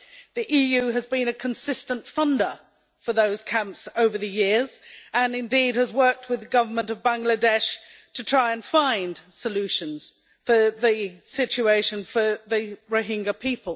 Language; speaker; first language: English; native; English